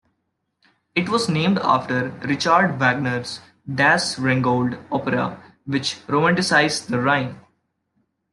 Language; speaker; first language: English; non-native, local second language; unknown